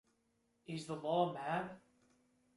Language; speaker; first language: English; native; English